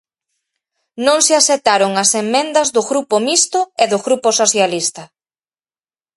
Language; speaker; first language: Galician; native; Galician